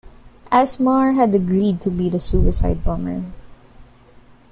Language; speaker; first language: English; non-native, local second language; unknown